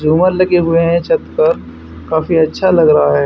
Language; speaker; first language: Hindi; native; Hindi